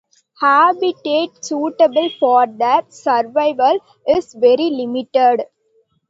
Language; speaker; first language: English; non-native, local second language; Tamil